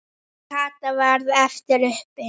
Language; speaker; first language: Icelandic; native; Icelandic